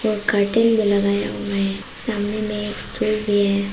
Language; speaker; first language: Hindi; non-native, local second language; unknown